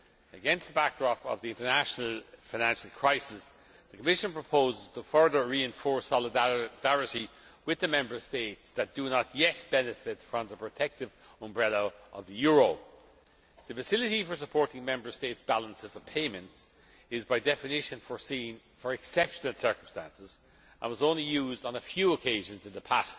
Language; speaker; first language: English; non-native, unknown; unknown